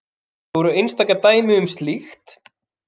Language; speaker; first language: Icelandic; native; Icelandic